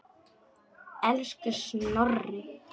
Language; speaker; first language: Icelandic; non-native, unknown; Polish